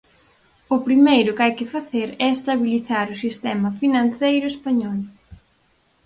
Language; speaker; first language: Galician; native; Galician